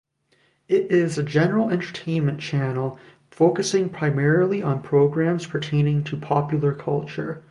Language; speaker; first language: English; native; English